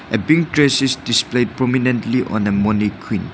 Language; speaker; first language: English; non-native, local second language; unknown